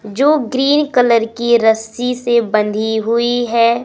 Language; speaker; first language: Hindi; native; Hindi